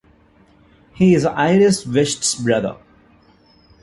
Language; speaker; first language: English; non-native, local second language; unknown